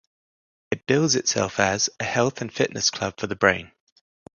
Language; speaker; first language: English; native; English